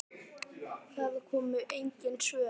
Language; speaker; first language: Icelandic; native; Icelandic